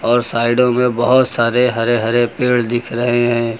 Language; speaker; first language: Hindi; native; Hindi